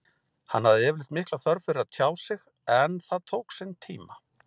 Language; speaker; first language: Icelandic; native; Icelandic